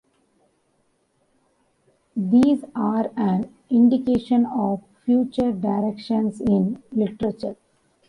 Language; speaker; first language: English; non-native, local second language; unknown